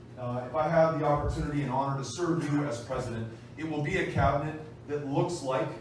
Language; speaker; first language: English; native; English